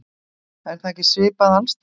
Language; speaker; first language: Icelandic; native; Icelandic